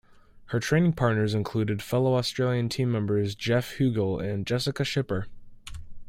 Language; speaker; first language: English; native; English